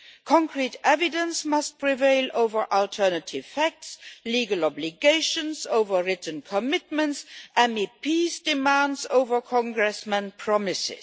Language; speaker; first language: English; non-native, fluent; Luxembourgish